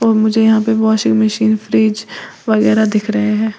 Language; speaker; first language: Hindi; native; Hindi